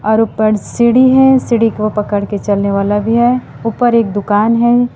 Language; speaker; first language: Hindi; non-native, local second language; Assamese